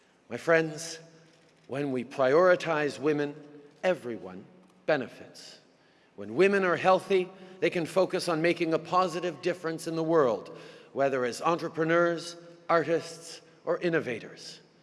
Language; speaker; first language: English; native; English